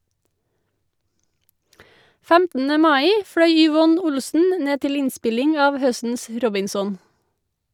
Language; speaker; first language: Norwegian; native; Norwegian